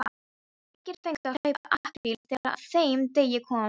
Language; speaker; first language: Icelandic; non-native, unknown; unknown